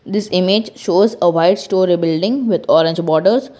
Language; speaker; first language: English; non-native, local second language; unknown